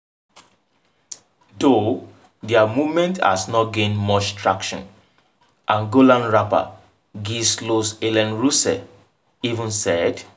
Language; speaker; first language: English; non-native, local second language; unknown